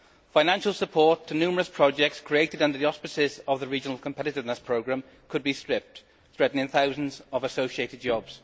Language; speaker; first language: English; native; English